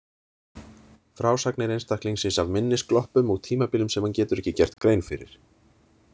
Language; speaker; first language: Icelandic; native; Icelandic